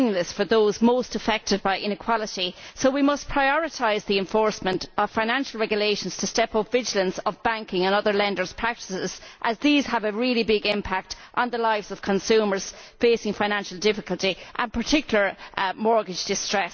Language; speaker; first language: English; native; English